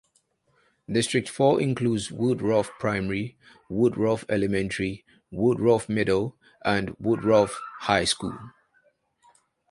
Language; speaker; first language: English; non-native, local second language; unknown